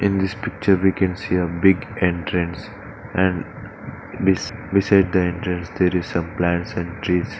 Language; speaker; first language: English; non-native, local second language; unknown